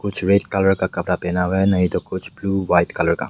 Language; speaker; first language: Hindi; non-native, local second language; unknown